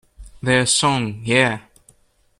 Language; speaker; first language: English; native; English